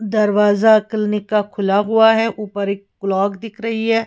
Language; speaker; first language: Hindi; native; Hindi